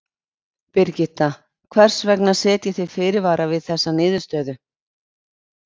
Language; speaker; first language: Icelandic; native; Icelandic